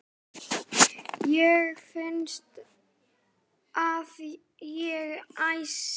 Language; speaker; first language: Icelandic; native; Icelandic